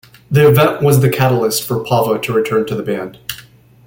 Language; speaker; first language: English; native; English